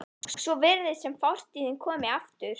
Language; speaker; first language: Icelandic; native; Icelandic